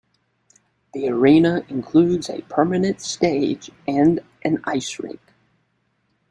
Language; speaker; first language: English; native; English